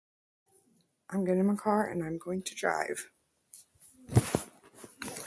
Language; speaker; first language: English; native; English